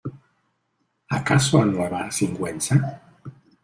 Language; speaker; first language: Spanish; native; Spanish